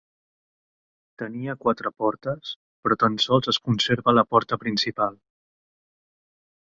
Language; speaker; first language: Catalan; native; Catalan